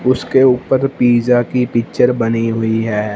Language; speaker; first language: Hindi; non-native, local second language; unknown